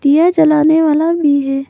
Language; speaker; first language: Hindi; non-native, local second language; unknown